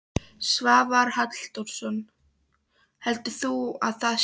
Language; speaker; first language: Icelandic; non-native, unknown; Polish